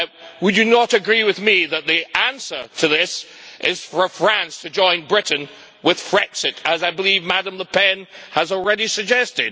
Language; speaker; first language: English; native; English